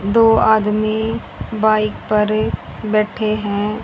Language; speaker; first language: Hindi; native; Hindi